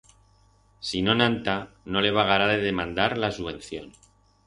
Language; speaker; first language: Aragonese; non-native, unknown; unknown